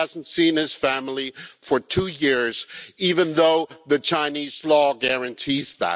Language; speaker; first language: English; non-native, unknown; German